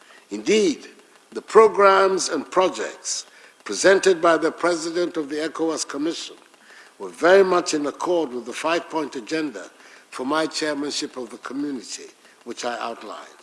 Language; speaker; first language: English; non-native, local second language; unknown